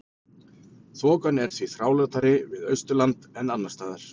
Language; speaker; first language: Icelandic; native; Icelandic